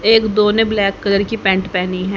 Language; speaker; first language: Hindi; native; Hindi